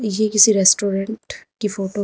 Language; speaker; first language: Hindi; native; Hindi